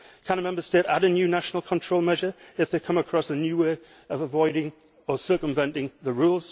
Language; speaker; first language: English; native; English